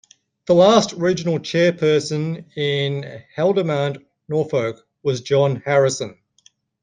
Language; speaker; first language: English; native; English